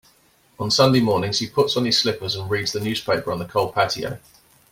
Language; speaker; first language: English; native; English